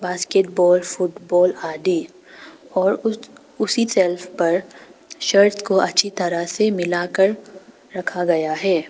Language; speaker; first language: Hindi; non-native, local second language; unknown